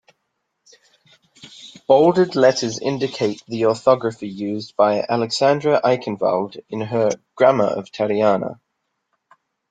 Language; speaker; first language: English; native; English